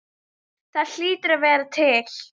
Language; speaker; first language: Icelandic; native; Icelandic